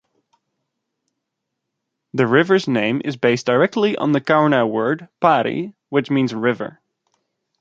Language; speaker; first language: English; native; English